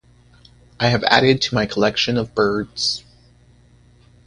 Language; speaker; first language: English; native; English